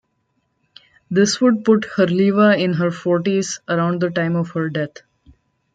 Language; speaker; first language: English; non-native, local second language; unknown